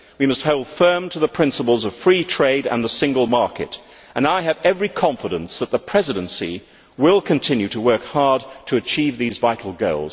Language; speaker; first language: English; native; English